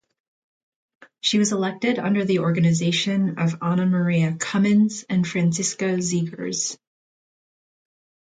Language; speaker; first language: English; native; English